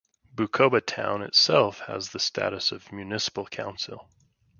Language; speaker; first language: English; native; English